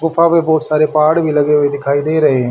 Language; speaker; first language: Hindi; native; Hindi